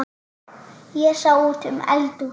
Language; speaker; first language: Icelandic; native; Icelandic